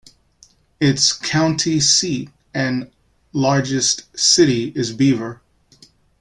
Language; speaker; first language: English; native; English